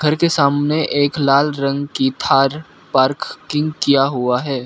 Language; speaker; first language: Hindi; non-native, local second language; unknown